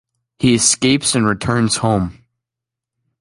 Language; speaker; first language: English; native; English